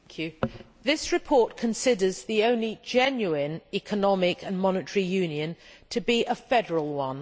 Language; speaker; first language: English; native; English